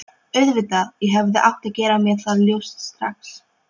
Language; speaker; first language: Icelandic; non-native, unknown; Polish